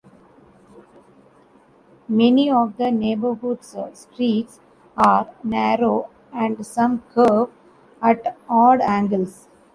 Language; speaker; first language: English; non-native, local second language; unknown